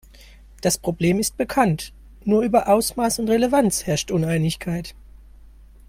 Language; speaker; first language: German; native; German